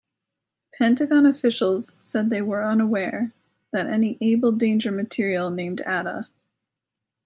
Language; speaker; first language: English; native; English